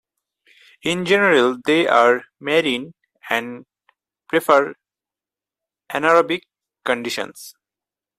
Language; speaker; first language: English; non-native, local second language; Bangla